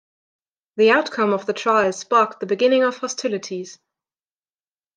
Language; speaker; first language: English; non-native, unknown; German